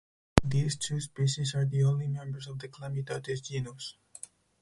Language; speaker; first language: English; non-native, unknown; Spanish